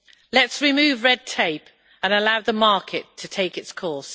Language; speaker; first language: English; native; English